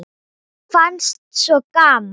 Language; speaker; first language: Icelandic; non-native, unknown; Thai